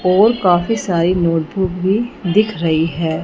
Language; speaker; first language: Hindi; non-native, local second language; Punjabi